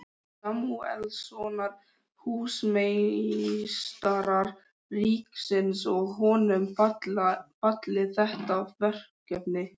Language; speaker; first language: Icelandic; native; Icelandic